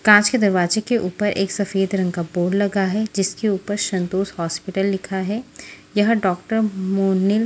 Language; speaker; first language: Hindi; native; Hindi